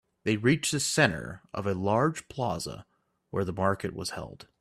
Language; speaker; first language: English; native; English